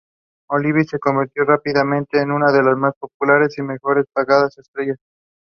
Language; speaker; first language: English; non-native, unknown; Spanish